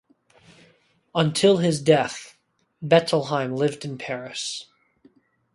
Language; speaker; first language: English; native; English